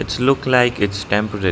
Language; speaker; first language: English; non-native, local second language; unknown